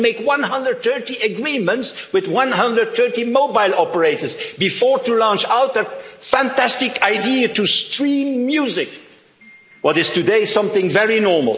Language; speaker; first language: English; non-native, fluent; Dutch